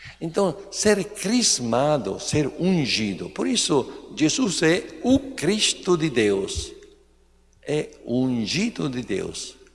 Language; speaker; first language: Portuguese; non-native, fluent; Italian